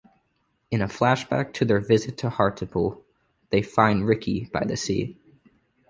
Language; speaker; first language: English; native; English